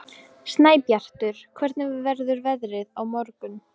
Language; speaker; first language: Icelandic; non-native, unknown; Polish